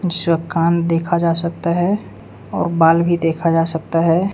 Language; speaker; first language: Hindi; non-native, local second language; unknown